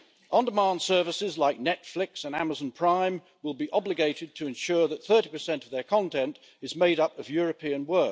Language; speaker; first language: English; native; English